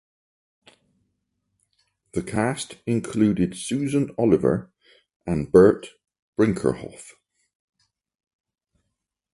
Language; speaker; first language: English; native; English